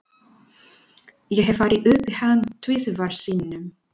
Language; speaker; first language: Icelandic; non-native, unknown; Spanish